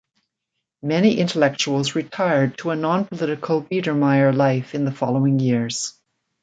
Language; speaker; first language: English; native; English